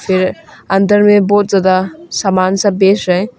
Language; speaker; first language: Hindi; non-native, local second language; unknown